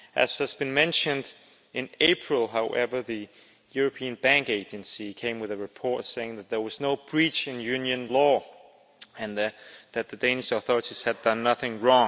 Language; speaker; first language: English; non-native, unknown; Danish